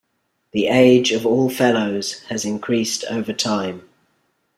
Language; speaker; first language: English; native; English